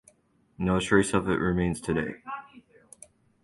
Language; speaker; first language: English; native; English